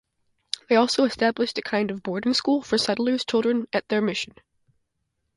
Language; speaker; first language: English; native; English